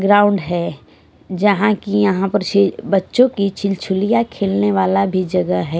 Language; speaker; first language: Hindi; non-native, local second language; Punjabi